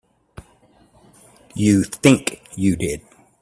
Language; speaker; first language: English; native; English